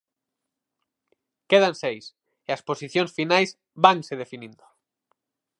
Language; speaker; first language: Galician; native; Galician